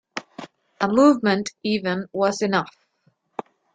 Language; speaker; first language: English; non-native, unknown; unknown